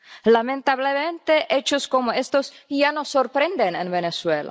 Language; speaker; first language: Spanish; non-native, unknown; Czech